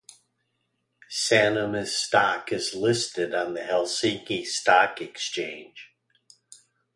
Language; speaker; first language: English; native; English